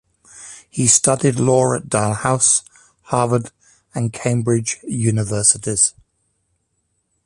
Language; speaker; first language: English; native; English